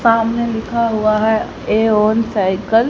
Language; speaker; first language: Hindi; native; Hindi